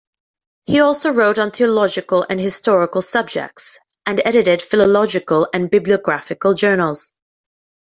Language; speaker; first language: English; native; English